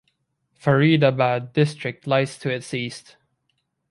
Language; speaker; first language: English; native; English